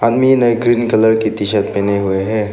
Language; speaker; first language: Hindi; non-native, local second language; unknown